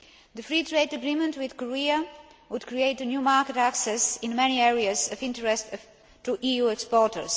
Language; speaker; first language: English; non-native, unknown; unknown